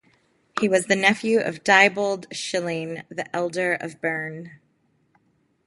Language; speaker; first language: English; native; English